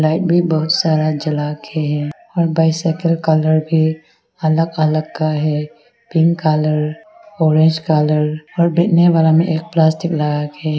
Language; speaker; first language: Hindi; non-native, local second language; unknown